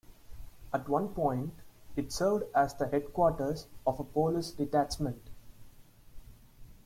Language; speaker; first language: English; non-native, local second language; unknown